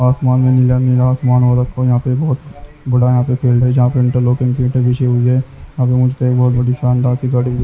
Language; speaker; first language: Hindi; native; Hindi